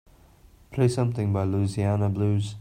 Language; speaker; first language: English; non-native, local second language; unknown